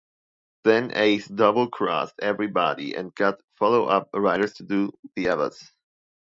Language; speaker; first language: English; non-native, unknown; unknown